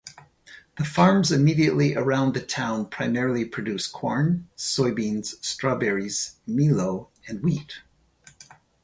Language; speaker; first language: English; native; English